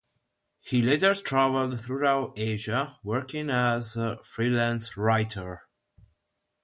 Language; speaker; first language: English; non-native, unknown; Italian